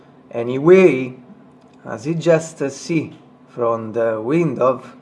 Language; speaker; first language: English; non-native, fluent; Italian